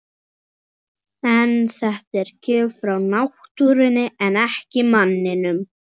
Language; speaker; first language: Icelandic; non-native, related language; Swedish